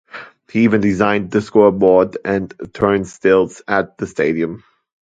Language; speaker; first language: English; non-native, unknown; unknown